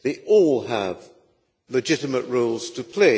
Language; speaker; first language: English; non-native, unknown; Hungarian